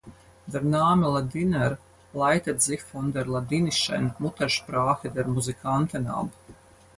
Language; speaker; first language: German; non-native, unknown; Latvian